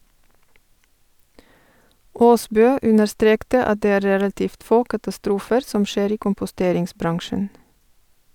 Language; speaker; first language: Norwegian; non-native, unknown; Bulgarian